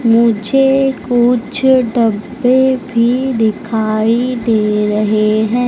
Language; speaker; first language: Hindi; native; Hindi